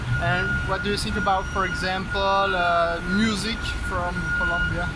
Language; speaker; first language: English; non-native, learner; Spanish